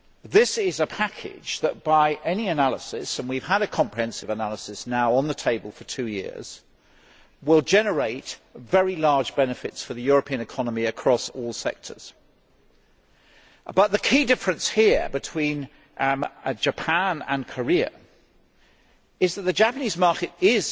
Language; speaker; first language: English; native; English